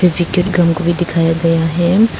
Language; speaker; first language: Hindi; non-native, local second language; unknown